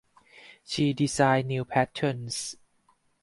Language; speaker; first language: English; non-native, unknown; Thai